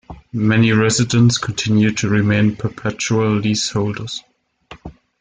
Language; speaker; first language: English; non-native, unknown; German